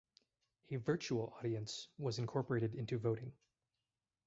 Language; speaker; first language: English; native; English